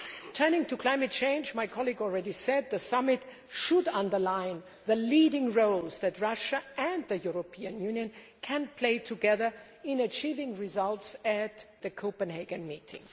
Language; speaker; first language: English; non-native, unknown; German